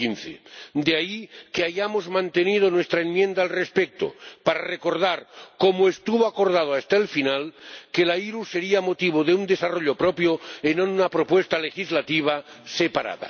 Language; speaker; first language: Spanish; non-native, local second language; Catalan